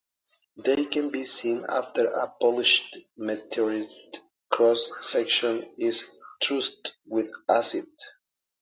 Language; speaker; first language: English; native; English